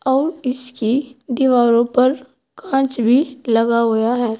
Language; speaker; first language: Hindi; native; Hindi